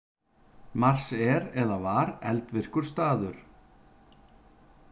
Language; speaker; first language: Icelandic; native; Icelandic